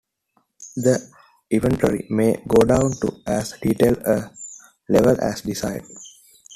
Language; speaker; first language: English; non-native, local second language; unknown